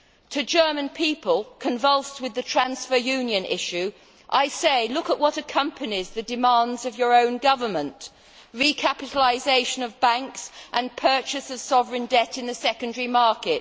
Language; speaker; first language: English; native; English